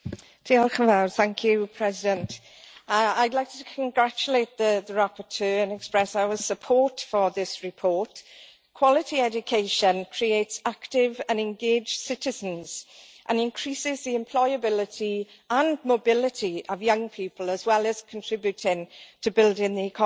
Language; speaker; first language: English; native; English